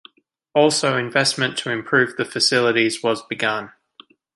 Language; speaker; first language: English; native; English